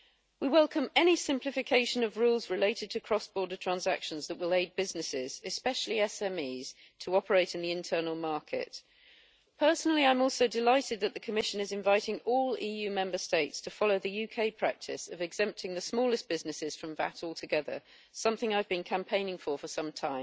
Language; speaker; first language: English; native; English